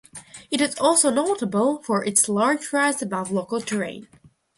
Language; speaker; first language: English; non-native, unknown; Russian